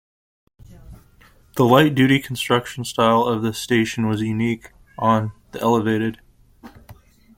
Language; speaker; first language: English; native; English